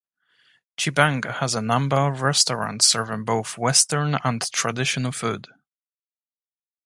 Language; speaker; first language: English; native; English